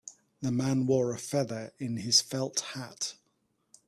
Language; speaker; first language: English; native; English